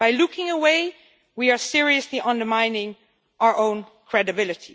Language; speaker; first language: English; non-native, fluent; Dutch